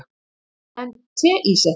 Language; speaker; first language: Icelandic; native; Icelandic